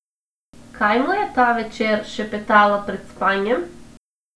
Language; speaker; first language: Slovenian; non-native, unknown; Macedonian